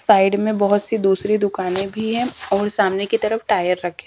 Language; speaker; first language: Hindi; native; Hindi